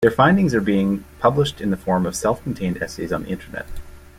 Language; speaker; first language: English; native; English